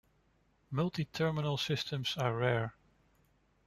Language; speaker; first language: English; non-native, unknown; Dutch